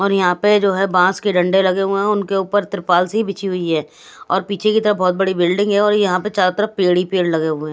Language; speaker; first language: Hindi; native; Hindi